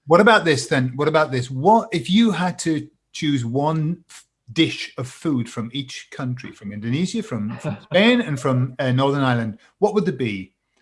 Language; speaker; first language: English; native; English